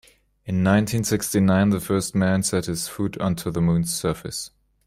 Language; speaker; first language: English; non-native, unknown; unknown